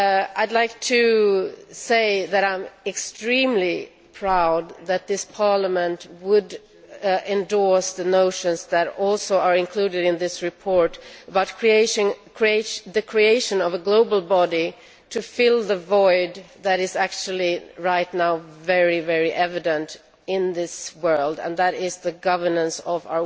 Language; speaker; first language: English; non-native, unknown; Swedish